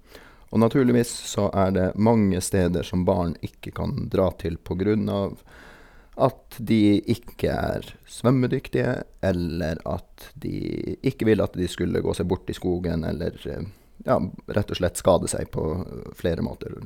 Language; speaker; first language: Norwegian; native; Norwegian